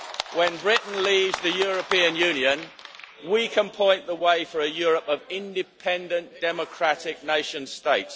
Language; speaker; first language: English; native; English